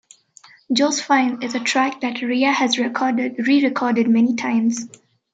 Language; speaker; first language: English; non-native, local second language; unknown